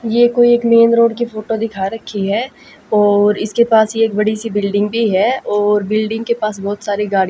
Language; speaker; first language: Hindi; native; Hindi